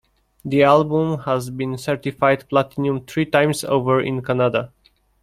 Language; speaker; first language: English; non-native, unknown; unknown